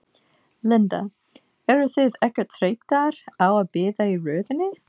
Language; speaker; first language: Icelandic; non-native, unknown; English